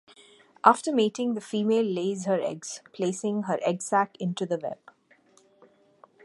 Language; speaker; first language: English; non-native, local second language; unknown